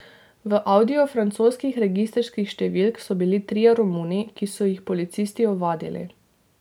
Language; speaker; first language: Slovenian; native; Slovenian